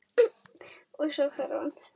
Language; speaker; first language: Icelandic; native; Icelandic